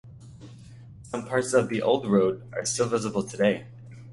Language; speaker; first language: English; native; English